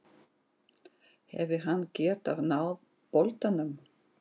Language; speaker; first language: Icelandic; non-native, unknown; Russian